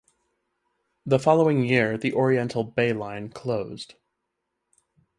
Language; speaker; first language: English; native; English